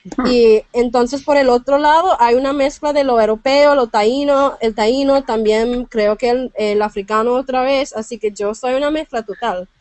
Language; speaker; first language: Spanish; non-native, fluent; English